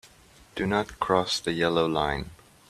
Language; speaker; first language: English; native; English